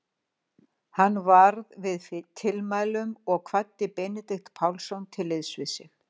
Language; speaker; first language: Icelandic; native; Icelandic